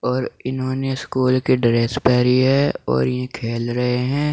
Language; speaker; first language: Hindi; native; Hindi